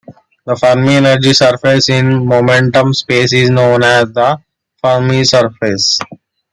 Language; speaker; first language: English; non-native, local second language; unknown